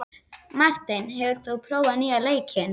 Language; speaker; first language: Icelandic; native; Icelandic